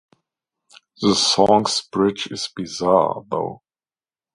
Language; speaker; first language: English; non-native, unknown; German